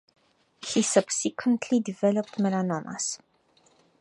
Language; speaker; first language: English; native; English